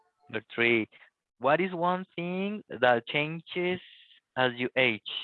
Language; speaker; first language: English; non-native, learner; Spanish